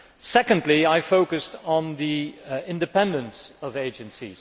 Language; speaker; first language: English; non-native, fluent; Dutch